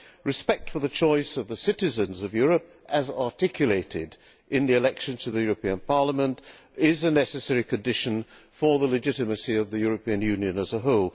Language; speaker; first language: English; non-native, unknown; Hungarian